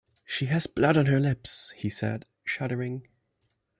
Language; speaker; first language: English; non-native, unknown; German